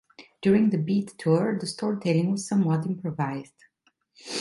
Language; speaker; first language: English; non-native, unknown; Italian